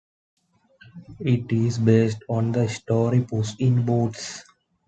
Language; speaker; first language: English; non-native, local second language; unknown